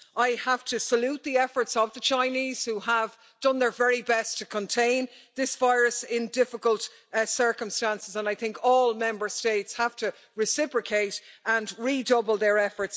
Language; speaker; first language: English; native; English